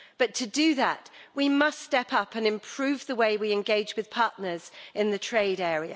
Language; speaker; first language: English; native; English